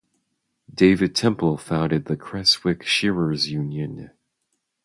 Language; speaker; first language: English; native; English